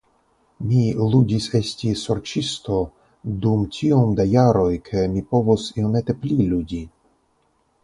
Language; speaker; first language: Esperanto; non-native, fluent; Russian